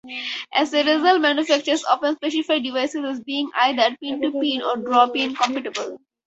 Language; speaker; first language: English; native; English